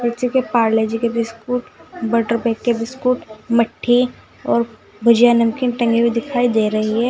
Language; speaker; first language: Hindi; native; Hindi